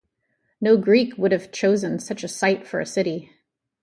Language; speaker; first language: English; native; English